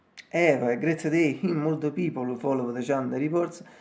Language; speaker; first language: English; non-native, fluent; Italian